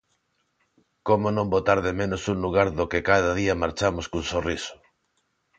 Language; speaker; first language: Galician; non-native, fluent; Spanish